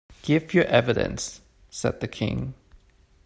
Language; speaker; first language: English; non-native, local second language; Cantonese